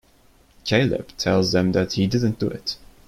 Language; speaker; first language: English; non-native, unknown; Turkish